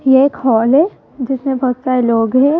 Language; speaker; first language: Hindi; native; Hindi